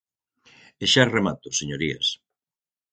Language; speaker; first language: Galician; native; Galician